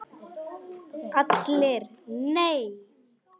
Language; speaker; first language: Icelandic; non-native, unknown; Polish